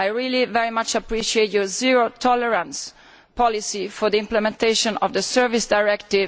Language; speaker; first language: English; non-native, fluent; Italian